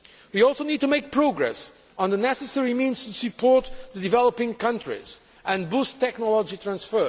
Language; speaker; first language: English; non-native, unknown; Portuguese